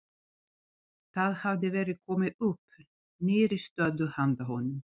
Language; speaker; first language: Icelandic; non-native, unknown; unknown